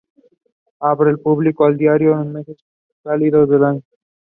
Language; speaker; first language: English; non-native, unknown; Spanish